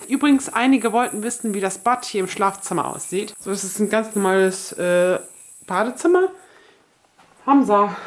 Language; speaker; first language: German; early bilingual, other home language; Turkish